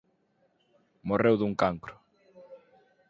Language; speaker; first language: Galician; native; Galician